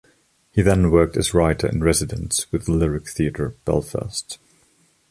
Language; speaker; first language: English; non-native, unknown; German